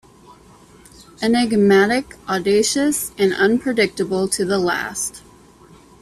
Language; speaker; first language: English; native; English